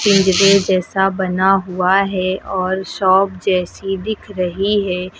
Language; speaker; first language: Hindi; native; Hindi